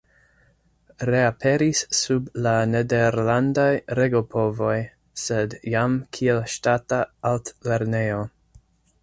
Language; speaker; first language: Esperanto; non-native, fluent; English